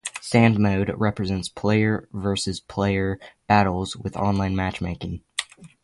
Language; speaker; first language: English; native; English